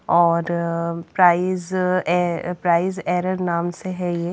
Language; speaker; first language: Hindi; native; Hindi